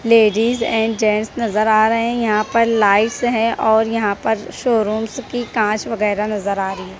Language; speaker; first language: Hindi; non-native, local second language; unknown